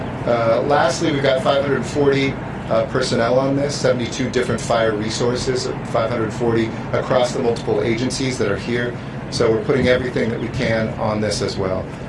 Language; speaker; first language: English; native; English